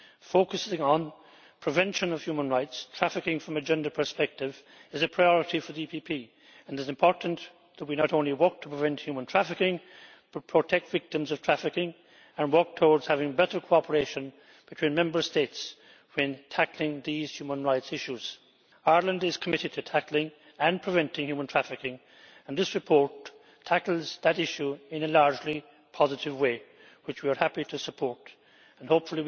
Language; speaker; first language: English; native; English